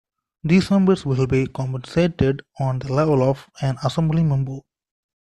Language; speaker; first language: English; non-native, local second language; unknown